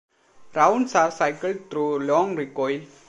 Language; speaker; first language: English; non-native, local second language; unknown